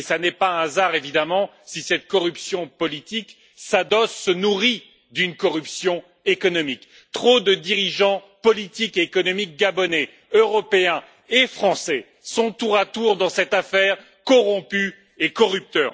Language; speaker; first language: French; native; French